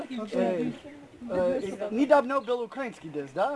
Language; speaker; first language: Russian; non-native, learner; English